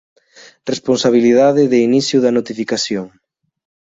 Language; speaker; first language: Galician; native; Galician